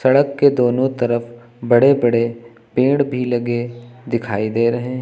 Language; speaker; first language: Hindi; native; Hindi